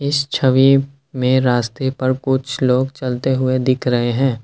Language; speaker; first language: Hindi; non-native, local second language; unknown